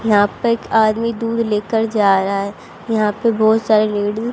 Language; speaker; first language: Hindi; native; Hindi